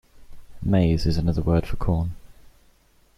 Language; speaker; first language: English; native; English